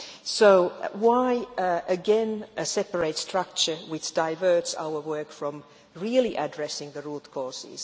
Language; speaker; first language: English; non-native, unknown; Finnish